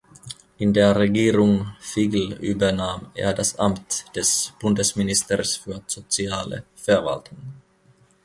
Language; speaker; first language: German; non-native, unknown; Finnish